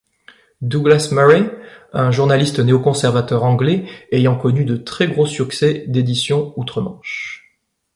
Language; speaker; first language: French; native; French